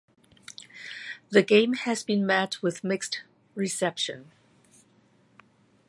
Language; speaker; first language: English; non-native, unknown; Cantonese